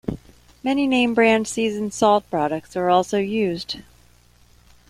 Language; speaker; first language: English; native; English